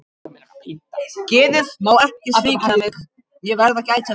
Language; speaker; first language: Icelandic; non-native, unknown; Macedonian